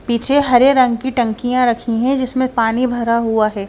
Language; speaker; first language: Hindi; non-native, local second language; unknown